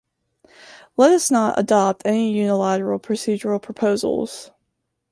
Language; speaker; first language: English; native; English